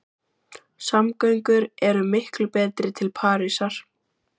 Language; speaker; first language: Icelandic; native; Icelandic